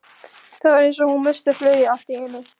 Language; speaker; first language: Icelandic; non-native, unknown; Polish